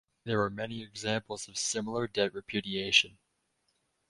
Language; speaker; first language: English; native; English